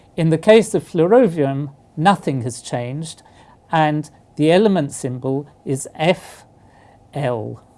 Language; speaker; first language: English; native; English